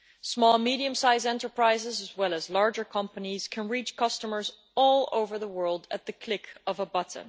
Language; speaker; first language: English; non-native, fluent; Dutch